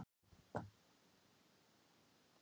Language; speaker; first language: Icelandic; non-native, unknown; Thai